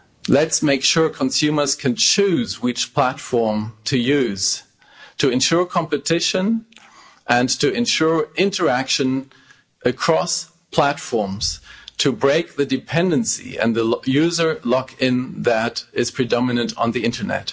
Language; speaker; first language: English; non-native, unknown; German